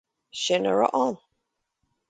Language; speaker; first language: Irish; native; Irish